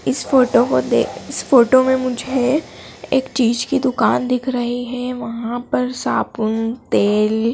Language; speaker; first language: Hindi; native; Hindi